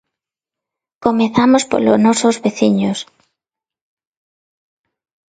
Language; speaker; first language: Galician; non-native, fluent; Spanish